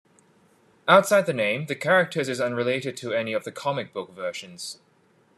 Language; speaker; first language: English; non-native, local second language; Cantonese